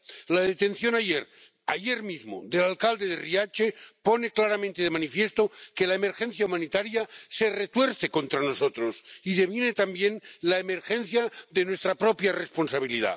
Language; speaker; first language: Spanish; non-native, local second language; Catalan